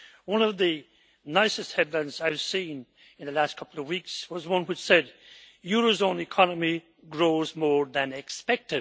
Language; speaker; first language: English; native; English